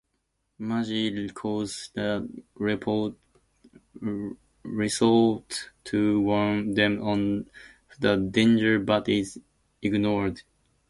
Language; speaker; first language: English; native; English